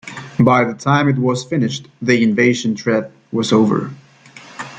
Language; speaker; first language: English; native; English